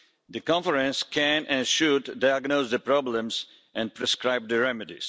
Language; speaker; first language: English; non-native, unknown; Polish